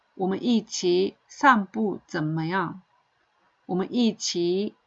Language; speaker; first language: Chinese; non-native, fluent; Korean